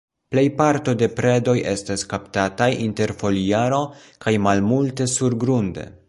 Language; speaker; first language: Esperanto; non-native, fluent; Polish